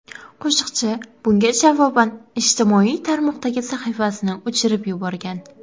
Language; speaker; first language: Uzbek; non-native, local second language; Kara-Kalpak